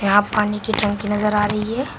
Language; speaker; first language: Hindi; native; Hindi